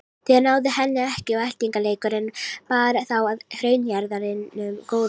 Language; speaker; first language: Icelandic; native; Icelandic